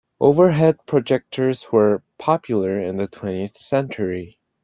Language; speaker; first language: English; native; English